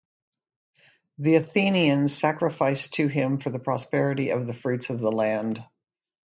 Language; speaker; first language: English; native; English